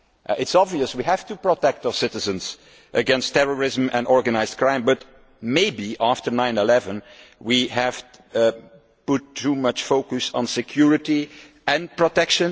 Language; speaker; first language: English; non-native, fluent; Dutch